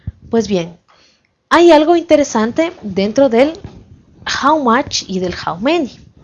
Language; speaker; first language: Spanish; native; Spanish